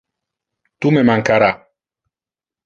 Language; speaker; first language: Interlingua; non-native, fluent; Italian